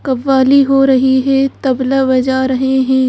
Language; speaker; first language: Hindi; native; Hindi